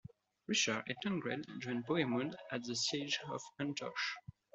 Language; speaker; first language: English; non-native, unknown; French